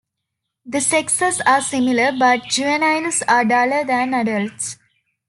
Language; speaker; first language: English; non-native, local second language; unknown